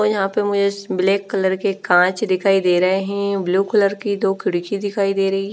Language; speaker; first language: Hindi; non-native, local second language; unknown